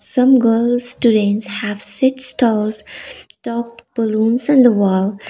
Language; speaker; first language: English; non-native, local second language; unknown